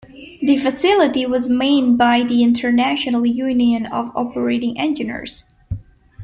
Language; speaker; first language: English; non-native, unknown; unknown